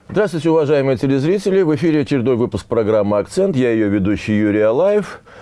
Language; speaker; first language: Russian; native; Russian